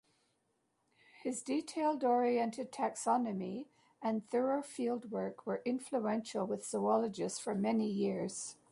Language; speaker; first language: English; native; English